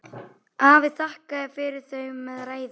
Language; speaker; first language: Icelandic; native; Icelandic